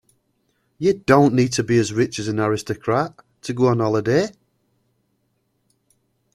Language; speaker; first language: English; native; English